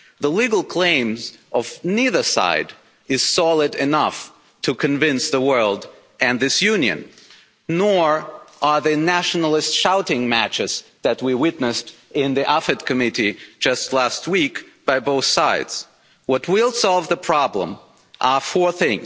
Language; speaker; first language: English; non-native, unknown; German